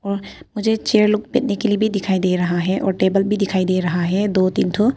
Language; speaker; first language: Hindi; non-native, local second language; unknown